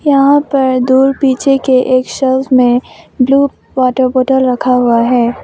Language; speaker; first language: Hindi; non-native, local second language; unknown